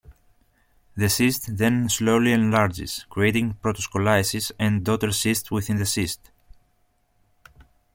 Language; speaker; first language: English; non-native, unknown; Greek